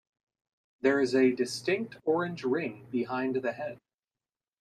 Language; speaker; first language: English; native; English